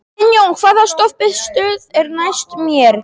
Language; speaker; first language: Icelandic; non-native, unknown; Polish